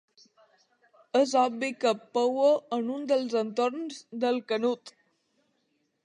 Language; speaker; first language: Catalan; native; Catalan